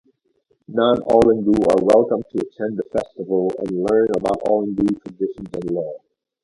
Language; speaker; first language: English; native; English